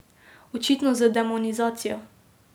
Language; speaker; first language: Slovenian; native; Slovenian